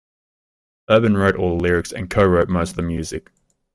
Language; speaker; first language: English; native; English